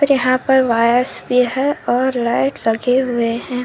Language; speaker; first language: Hindi; non-native, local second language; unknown